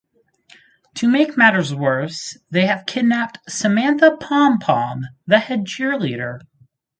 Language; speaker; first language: English; native; English